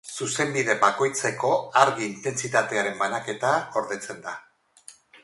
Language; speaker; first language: Basque; non-native, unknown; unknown